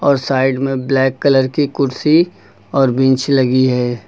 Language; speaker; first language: Hindi; native; Hindi